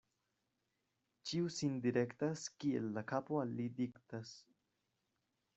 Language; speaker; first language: Esperanto; non-native, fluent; Spanish